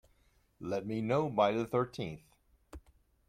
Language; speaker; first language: English; native; English